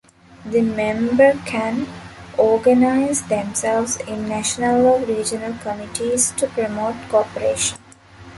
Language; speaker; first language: English; non-native, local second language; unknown